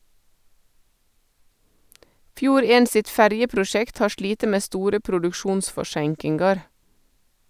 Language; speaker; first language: Norwegian; native; Norwegian